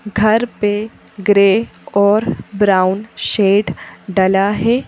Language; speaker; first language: Hindi; native; Hindi